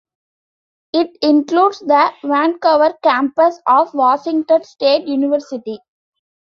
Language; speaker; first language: English; non-native, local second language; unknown